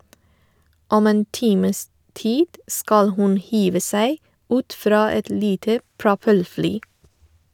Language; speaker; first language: Norwegian; non-native, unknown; Persian